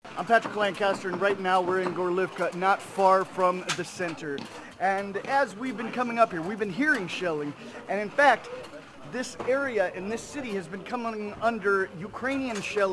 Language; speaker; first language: English; native; English